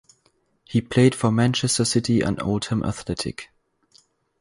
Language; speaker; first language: English; non-native, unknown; German